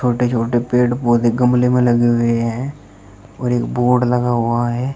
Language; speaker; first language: Hindi; native; Hindi